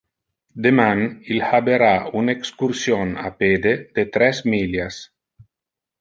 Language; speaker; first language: Interlingua; non-native, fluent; Italian